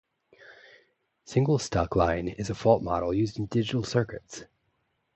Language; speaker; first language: English; native; English